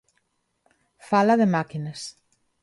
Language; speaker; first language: Galician; non-native, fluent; Spanish